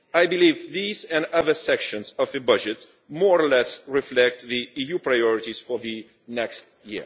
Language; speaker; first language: English; non-native, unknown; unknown